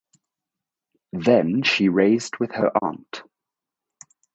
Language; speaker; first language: English; native; English